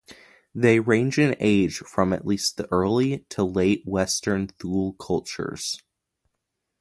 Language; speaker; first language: English; native; English